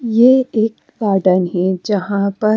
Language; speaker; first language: Hindi; non-native, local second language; Punjabi